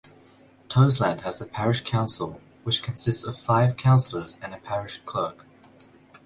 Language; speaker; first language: English; native; English